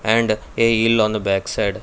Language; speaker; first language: English; non-native, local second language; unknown